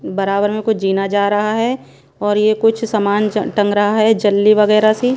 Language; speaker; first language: Hindi; non-native, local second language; Punjabi